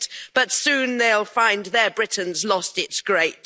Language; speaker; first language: English; native; English